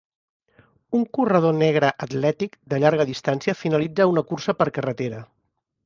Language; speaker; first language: Catalan; native; Catalan